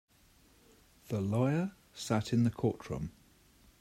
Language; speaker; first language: English; native; English